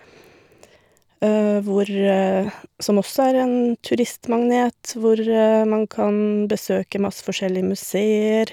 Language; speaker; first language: Norwegian; native; Norwegian